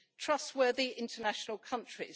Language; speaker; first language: English; native; English